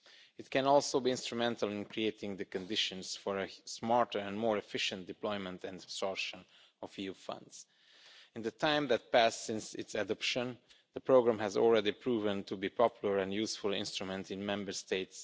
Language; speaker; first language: English; non-native, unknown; Romanian